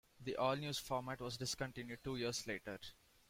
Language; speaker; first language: English; non-native, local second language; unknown